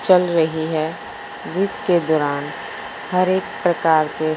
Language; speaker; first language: Hindi; non-native, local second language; Punjabi